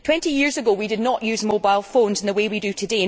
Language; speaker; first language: English; native; English